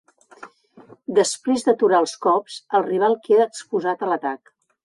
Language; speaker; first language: Catalan; native; Catalan